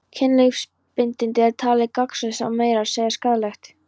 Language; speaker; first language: Icelandic; non-native, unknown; Polish